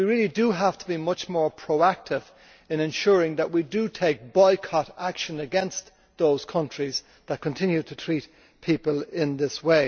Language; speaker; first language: English; native; English